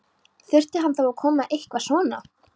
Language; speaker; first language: Icelandic; non-native, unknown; Polish